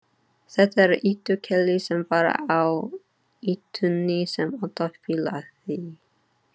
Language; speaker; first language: Icelandic; non-native, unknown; English